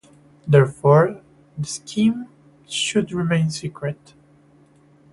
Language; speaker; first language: English; non-native, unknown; Spanish